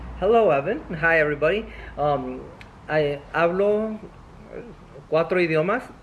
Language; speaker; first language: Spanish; early bilingual, heritage; Spanish